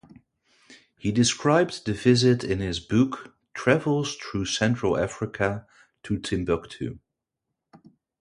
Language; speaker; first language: English; non-native, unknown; Dutch